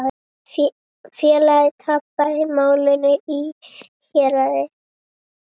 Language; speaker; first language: Icelandic; native; Icelandic